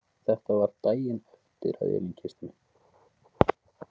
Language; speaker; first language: Icelandic; native; Icelandic